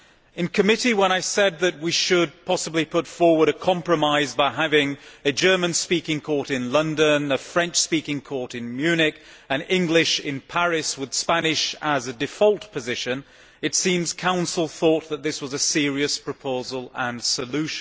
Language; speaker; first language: English; native; English